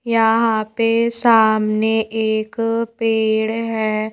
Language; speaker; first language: Hindi; native; Hindi